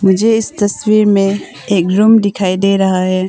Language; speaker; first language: Hindi; non-native, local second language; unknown